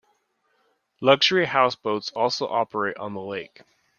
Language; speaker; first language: English; native; English